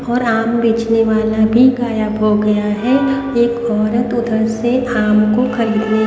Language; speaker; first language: Hindi; native; Hindi